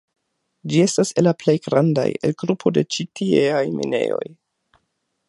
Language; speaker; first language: Esperanto; non-native, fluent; German